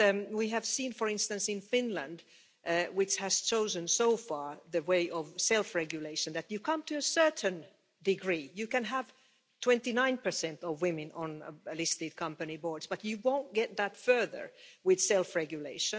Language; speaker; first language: English; non-native, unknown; Finnish